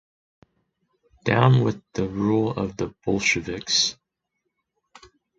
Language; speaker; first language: English; non-native, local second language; Chinese